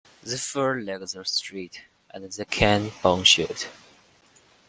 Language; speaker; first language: English; non-native, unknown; Chinese